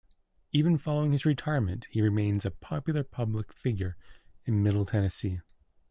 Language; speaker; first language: English; native; English